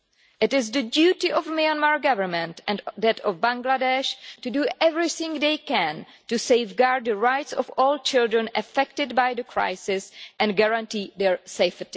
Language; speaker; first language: English; non-native, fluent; Czech